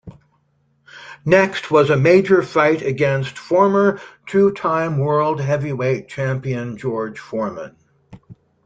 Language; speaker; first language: English; native; English